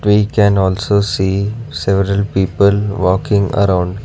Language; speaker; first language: English; non-native, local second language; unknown